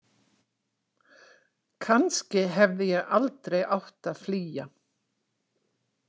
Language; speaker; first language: Icelandic; native; Icelandic